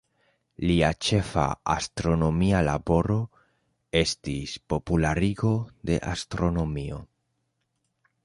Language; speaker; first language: Esperanto; non-native, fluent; Spanish